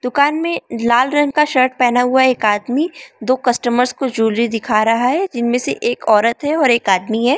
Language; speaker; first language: Hindi; non-native, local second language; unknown